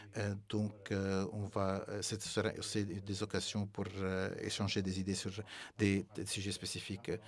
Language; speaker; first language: French; non-native, fluent; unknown